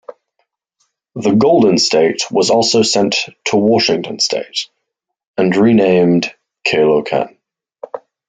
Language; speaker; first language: English; native; English